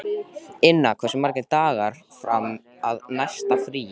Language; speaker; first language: Icelandic; native; Icelandic